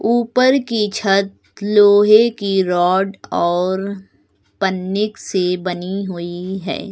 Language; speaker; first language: Hindi; native; Hindi